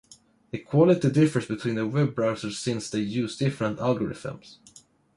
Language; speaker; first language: English; non-native, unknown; Swedish